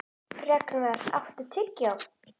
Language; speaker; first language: Icelandic; native; Icelandic